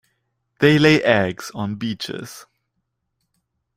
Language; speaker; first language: English; non-native, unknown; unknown